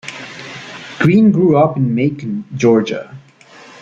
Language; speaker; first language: English; native; English